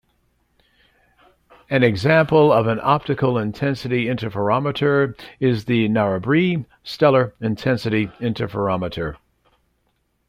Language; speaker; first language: English; native; English